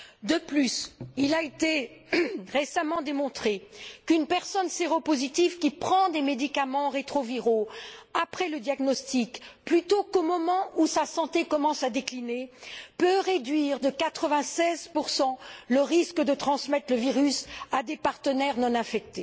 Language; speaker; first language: French; native; French